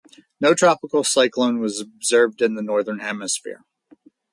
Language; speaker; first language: English; native; English